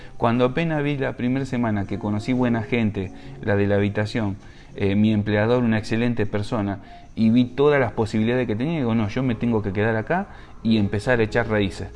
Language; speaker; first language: Spanish; native; Spanish